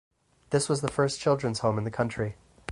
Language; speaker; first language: English; native; English